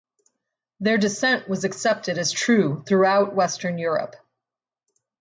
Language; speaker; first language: English; native; English